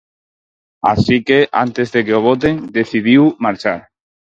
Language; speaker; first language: Galician; non-native, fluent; Spanish